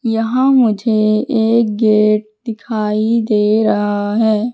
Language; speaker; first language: Hindi; native; Hindi